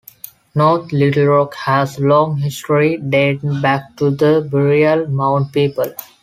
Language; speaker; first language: English; non-native, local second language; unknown